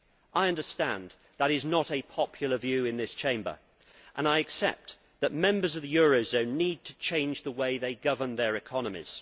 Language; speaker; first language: English; native; English